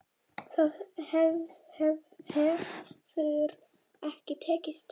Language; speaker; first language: Icelandic; native; Icelandic